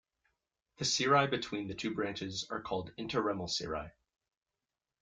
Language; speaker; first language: English; native; English